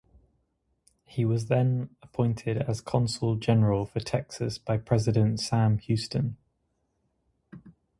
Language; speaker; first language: English; native; English